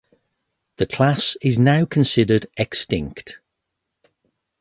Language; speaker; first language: English; native; English